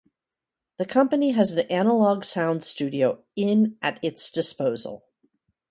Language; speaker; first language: English; native; English